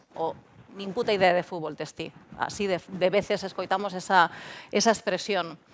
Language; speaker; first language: Spanish; non-native, local second language; Galician